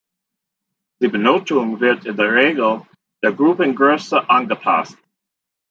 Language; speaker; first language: German; non-native, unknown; English